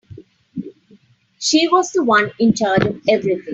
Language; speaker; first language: English; non-native, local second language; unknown